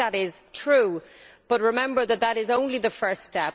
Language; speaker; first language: English; native; English